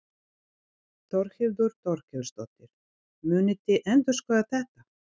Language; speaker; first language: Icelandic; non-native, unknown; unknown